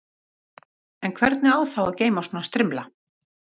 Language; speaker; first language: Icelandic; native; Icelandic